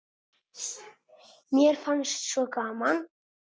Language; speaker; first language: Icelandic; non-native, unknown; Italian